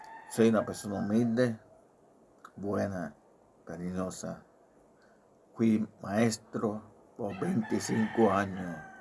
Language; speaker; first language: Spanish; native; Spanish